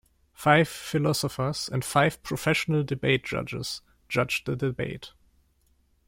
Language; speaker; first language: English; non-native, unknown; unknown